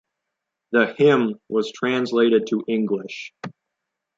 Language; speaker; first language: English; native; English